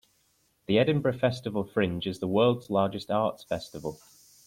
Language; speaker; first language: English; native; English